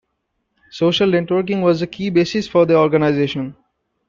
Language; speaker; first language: English; non-native, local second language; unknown